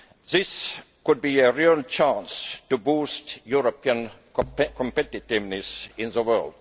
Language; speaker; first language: English; non-native, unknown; Estonian